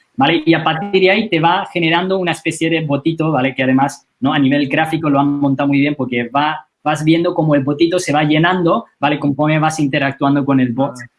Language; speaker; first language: Spanish; non-native, fluent; Chinese